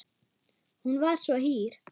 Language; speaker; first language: Icelandic; non-native, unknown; German